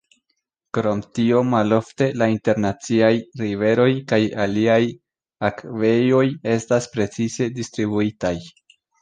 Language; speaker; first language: Esperanto; non-native, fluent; Spanish